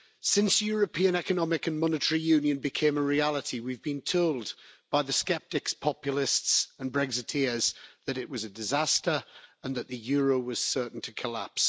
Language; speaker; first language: English; native; English